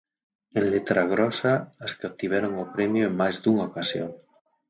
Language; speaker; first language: Galician; native; Galician